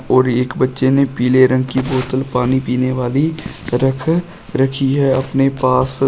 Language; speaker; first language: Hindi; native; Hindi